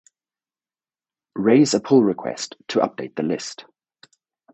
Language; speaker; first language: English; native; English